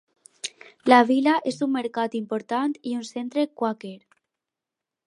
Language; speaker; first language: Catalan; non-native, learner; Spanish